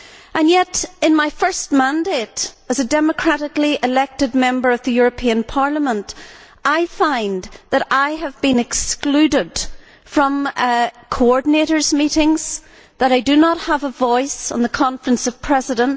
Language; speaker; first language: English; native; English